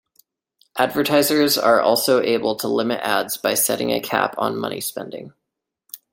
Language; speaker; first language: English; native; English